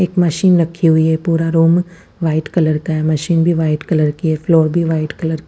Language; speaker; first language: Hindi; non-native, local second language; Punjabi